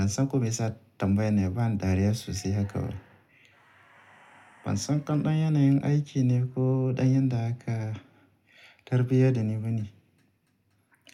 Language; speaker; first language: Hausa; native; Hausa